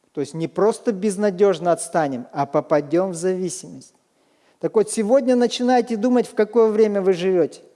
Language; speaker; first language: Russian; native; Russian